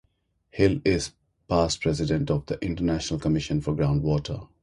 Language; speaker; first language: English; non-native, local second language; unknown